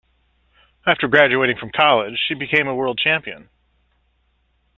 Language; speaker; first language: English; native; English